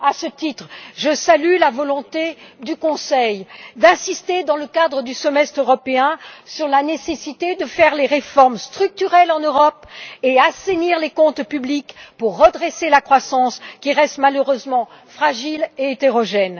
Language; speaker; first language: French; native; French